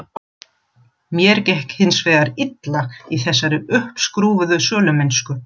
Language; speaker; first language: Icelandic; non-native, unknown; German